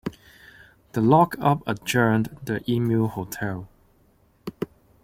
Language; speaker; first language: English; non-native, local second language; Cantonese